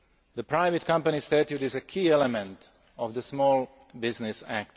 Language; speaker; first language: English; non-native, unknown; Slovak